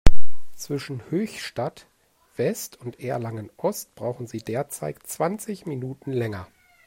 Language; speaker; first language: German; native; German